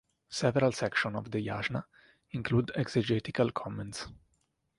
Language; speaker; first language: English; non-native, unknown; Italian